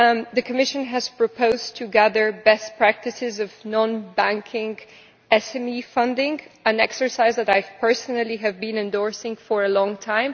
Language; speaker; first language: English; non-native, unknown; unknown